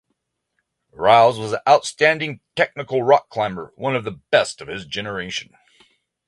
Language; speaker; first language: English; native; English